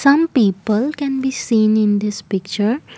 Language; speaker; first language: English; non-native, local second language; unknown